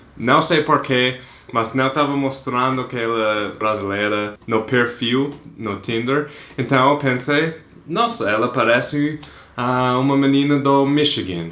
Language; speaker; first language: Portuguese; non-native, fluent; English